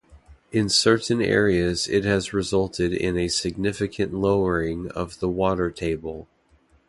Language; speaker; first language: English; native; English